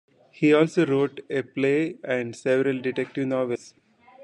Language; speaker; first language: English; non-native, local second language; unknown